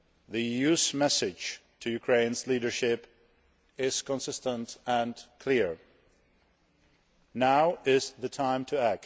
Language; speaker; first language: English; non-native, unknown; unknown